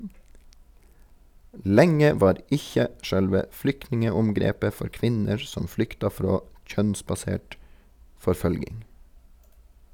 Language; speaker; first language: Norwegian; native; Norwegian